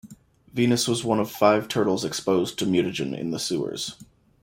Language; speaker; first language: English; native; English